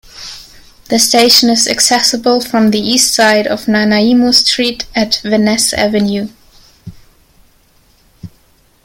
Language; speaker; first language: English; non-native, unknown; German